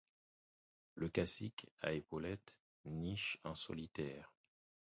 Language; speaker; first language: French; non-native, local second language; Haitian Creole